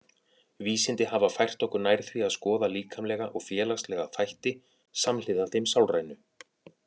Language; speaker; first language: Icelandic; native; Icelandic